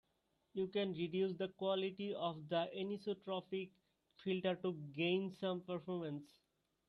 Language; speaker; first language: English; non-native, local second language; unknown